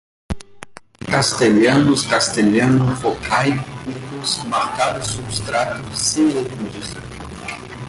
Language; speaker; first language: Portuguese; native; Portuguese